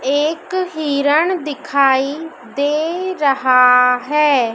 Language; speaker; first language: Hindi; native; Hindi